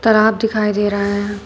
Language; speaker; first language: Hindi; native; Hindi